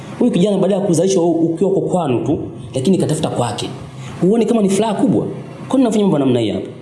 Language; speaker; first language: Swahili; native; Swahili